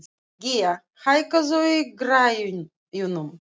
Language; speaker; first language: Icelandic; non-native, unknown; Russian